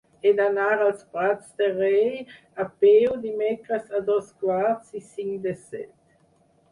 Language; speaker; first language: Catalan; non-native, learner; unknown